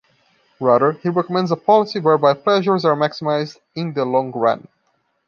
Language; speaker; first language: English; non-native, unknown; Portuguese